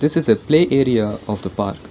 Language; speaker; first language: English; non-native, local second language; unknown